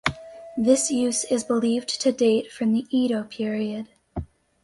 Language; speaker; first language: English; native; English